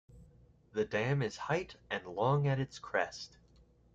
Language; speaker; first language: English; native; English